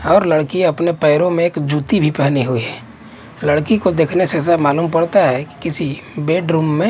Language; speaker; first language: Hindi; native; Hindi